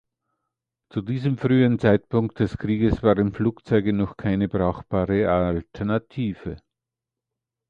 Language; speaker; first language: German; native; German